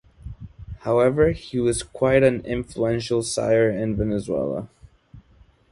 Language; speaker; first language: English; non-native, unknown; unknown